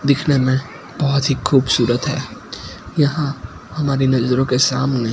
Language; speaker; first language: Hindi; non-native, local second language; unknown